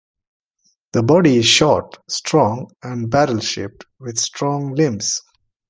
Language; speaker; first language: English; non-native, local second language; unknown